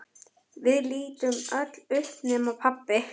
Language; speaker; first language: Icelandic; non-native, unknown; German